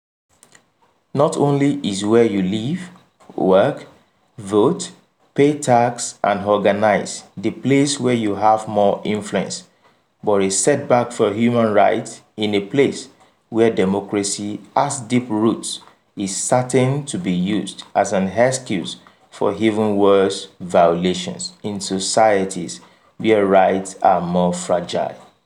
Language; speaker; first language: English; non-native, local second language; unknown